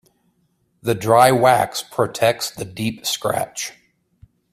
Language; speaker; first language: English; native; English